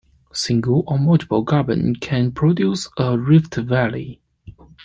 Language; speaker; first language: English; non-native, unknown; Chinese